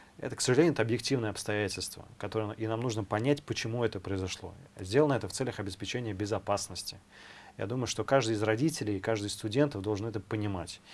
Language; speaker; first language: Russian; native; Russian